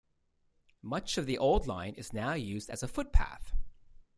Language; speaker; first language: English; native; English